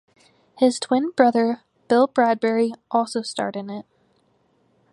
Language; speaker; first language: English; native; English